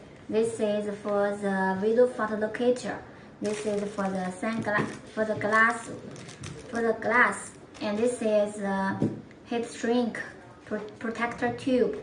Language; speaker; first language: English; non-native, fluent; Chinese